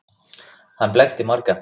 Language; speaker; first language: Icelandic; native; Icelandic